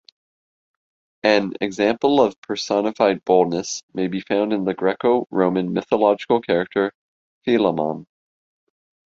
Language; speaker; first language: English; native; English